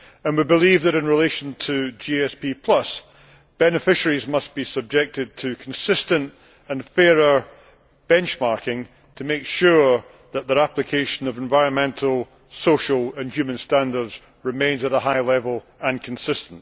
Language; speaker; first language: English; native; English